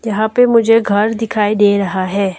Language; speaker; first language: Hindi; non-native, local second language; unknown